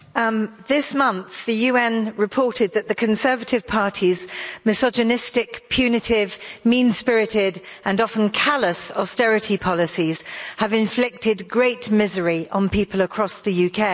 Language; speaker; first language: English; native; English